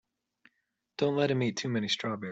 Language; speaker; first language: English; native; English